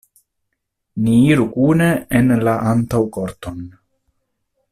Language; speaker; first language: Esperanto; non-native, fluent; Italian